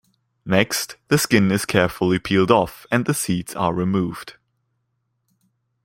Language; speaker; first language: English; non-native, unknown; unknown